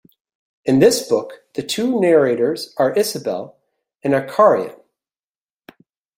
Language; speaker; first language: English; native; English